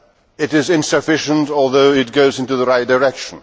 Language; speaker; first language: English; non-native, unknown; Polish